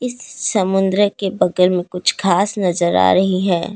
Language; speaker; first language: Hindi; non-native, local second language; Assamese